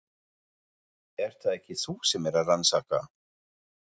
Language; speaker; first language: Icelandic; non-native, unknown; German